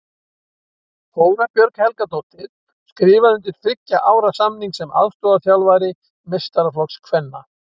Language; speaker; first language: Icelandic; native; Icelandic